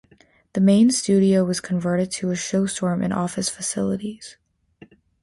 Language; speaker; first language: English; native; English